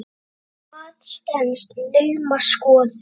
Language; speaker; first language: Icelandic; native; Icelandic